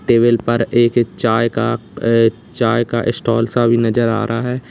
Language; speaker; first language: Hindi; native; Hindi